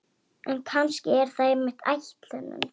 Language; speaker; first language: Icelandic; native; Icelandic